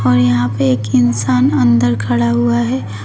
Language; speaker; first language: Hindi; native; Hindi